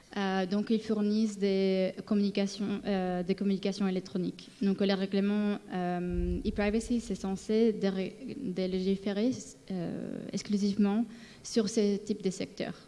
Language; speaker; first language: French; non-native, fluent; Spanish